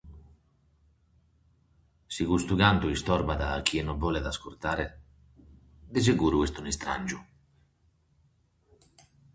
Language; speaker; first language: Sardinian; native; Sardinian